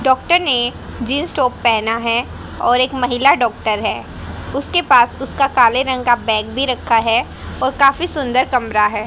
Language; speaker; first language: Hindi; native; Hindi